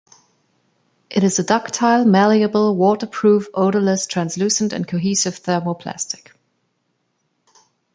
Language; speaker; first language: English; non-native, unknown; German